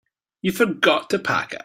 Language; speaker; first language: English; native; English